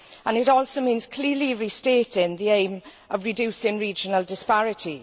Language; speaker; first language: English; native; English